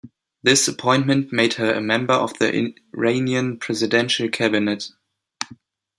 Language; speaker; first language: English; non-native, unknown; German